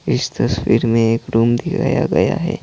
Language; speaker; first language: Hindi; non-native, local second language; Assamese